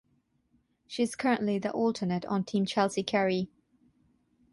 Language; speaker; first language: English; non-native, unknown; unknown